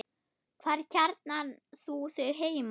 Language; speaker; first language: Icelandic; non-native, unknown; German